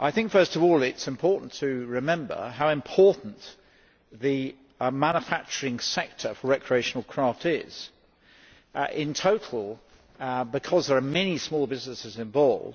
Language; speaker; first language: English; native; English